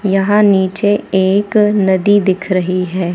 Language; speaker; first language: Hindi; native; Hindi